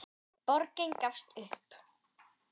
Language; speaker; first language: Icelandic; non-native, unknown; German